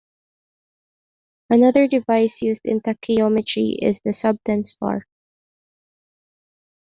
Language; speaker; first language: English; non-native, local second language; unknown